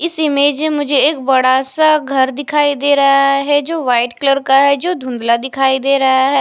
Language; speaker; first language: Hindi; non-native, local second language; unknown